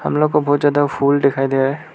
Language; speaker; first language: Hindi; non-native, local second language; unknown